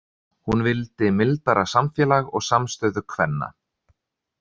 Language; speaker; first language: Icelandic; native; Icelandic